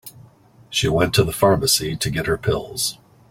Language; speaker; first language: English; native; English